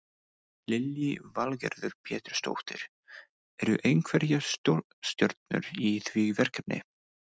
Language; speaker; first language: Icelandic; non-native, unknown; English